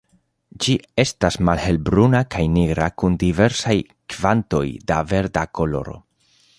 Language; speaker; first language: Esperanto; non-native, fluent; Spanish